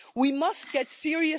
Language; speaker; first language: English; native; English